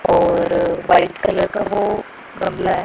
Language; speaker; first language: Hindi; non-native, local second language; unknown